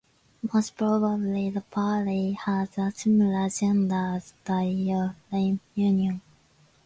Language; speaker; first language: English; non-native, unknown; Japanese